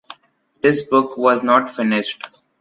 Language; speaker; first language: English; non-native, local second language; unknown